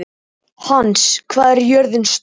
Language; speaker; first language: Icelandic; native; Icelandic